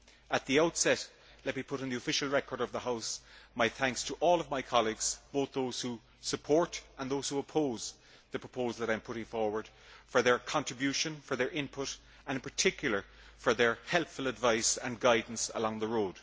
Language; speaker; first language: English; native; English